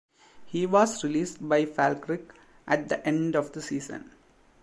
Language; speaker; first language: English; non-native, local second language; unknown